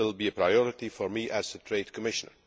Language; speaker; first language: English; non-native, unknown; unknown